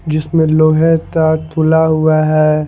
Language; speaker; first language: Hindi; non-native, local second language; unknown